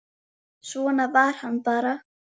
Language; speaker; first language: Icelandic; native; Icelandic